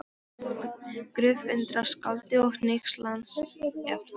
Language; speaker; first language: Icelandic; non-native, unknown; Polish